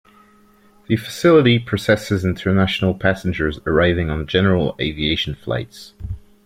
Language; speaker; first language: English; non-native, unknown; French